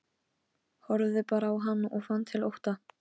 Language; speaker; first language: Icelandic; non-native, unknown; Polish